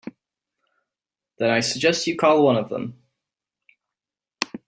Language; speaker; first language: English; native; English